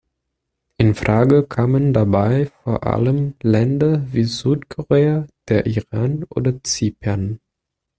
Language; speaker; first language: German; non-native, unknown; Portuguese